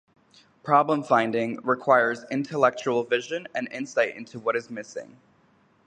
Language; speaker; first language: English; native; English